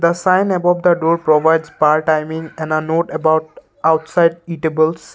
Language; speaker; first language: English; non-native, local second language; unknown